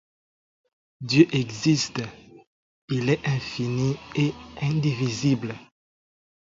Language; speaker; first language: French; non-native, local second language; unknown